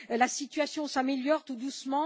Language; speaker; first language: French; native; French